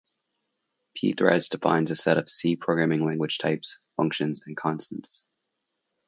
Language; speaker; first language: English; native; English